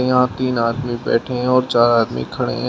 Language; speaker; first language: Hindi; native; Hindi